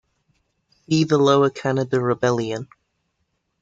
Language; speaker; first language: English; native; English